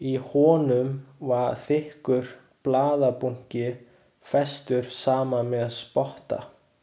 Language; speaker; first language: Icelandic; non-native, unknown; Chinese